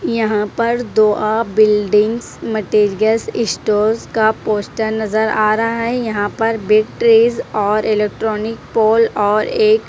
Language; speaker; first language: Hindi; non-native, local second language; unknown